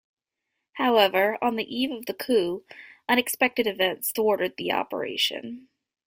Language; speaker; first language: English; native; English